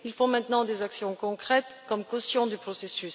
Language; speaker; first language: French; non-native, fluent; Bulgarian